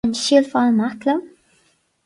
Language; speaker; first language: Irish; non-native, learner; English